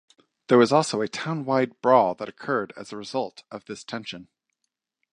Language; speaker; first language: English; native; English